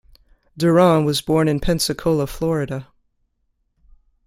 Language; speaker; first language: English; native; English